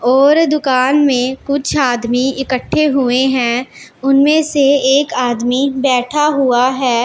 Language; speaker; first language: Hindi; non-native, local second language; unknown